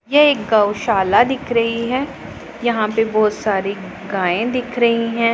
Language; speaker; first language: Hindi; non-native, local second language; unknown